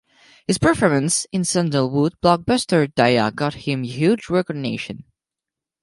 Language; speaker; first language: English; non-native, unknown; French